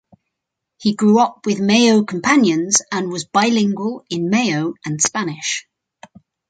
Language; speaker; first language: English; native; English